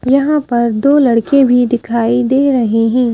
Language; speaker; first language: Hindi; native; Hindi